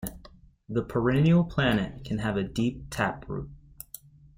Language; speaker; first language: English; native; English